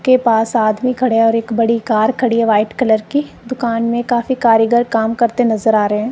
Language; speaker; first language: Hindi; non-native, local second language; Punjabi